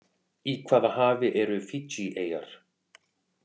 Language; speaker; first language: Icelandic; native; Icelandic